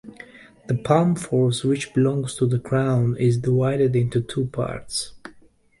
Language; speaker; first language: English; native; English